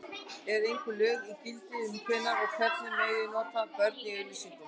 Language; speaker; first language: Icelandic; native; Icelandic